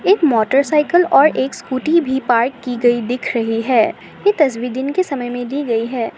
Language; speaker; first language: Hindi; non-native, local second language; Assamese